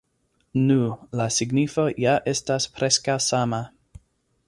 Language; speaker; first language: Esperanto; non-native, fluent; English